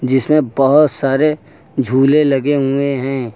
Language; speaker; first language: Hindi; native; Hindi